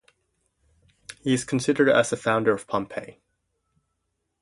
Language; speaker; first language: English; native; English